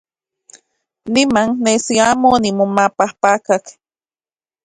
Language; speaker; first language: Central Puebla Nahuatl; native; Central Puebla Nahuatl